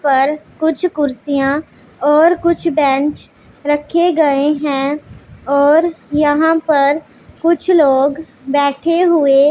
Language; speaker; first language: Hindi; non-native, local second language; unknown